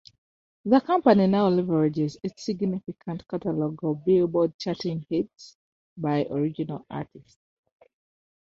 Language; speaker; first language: English; non-native, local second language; Ganda